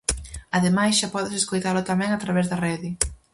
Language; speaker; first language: Galician; native; Galician